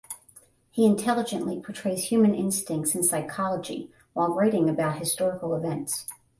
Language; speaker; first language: English; native; English